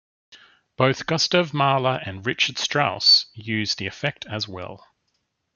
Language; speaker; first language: English; native; English